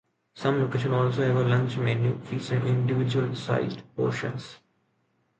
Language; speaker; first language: English; non-native, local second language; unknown